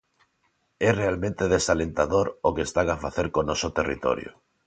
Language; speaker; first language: Galician; non-native, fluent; Spanish